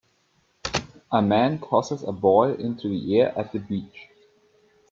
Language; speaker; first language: English; native; English